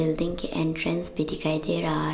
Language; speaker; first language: Hindi; non-native, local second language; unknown